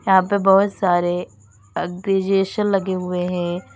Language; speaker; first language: Hindi; native; Hindi